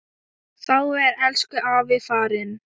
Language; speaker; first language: Icelandic; non-native, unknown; Thai